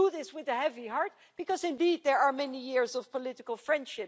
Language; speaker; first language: English; non-native, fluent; Dutch